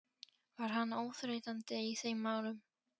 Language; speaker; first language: Icelandic; non-native, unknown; Polish